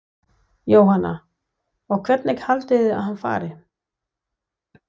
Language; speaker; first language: Icelandic; non-native, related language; Danish